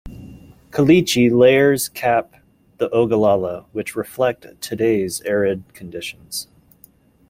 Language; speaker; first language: English; native; English